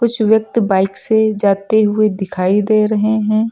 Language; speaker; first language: Hindi; native; Hindi